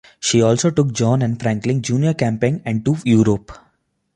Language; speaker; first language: English; non-native, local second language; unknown